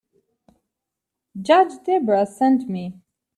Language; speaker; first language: English; native; English